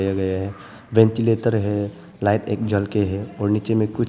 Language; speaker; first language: Hindi; non-native, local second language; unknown